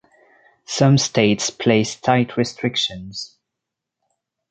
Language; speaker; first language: English; non-native, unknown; French